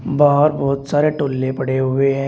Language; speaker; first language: Hindi; native; Hindi